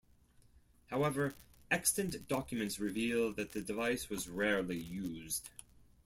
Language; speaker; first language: English; non-native, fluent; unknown